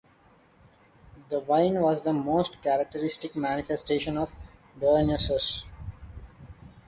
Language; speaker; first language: English; non-native, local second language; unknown